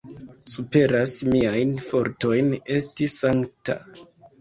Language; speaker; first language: Esperanto; non-native, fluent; Kinyarwanda